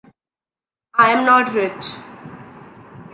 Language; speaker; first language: English; non-native, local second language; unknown